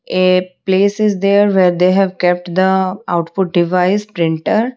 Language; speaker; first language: English; non-native, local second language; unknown